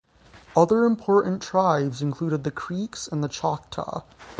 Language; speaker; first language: English; native; English